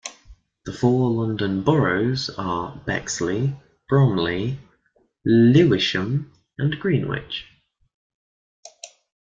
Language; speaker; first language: English; native; English